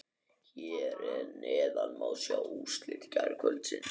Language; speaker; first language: Icelandic; native; Icelandic